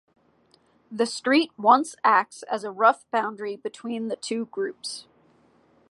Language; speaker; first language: English; native; English